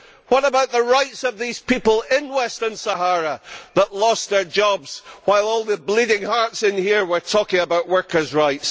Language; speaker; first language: English; native; English